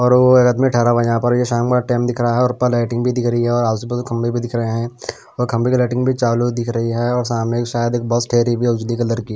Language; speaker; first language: Hindi; non-native, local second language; Punjabi